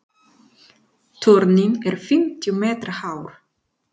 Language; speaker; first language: Icelandic; non-native, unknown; Spanish